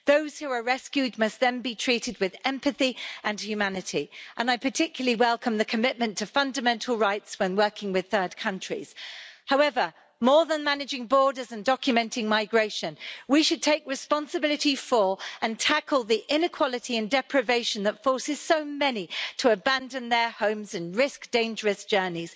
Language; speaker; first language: English; native; English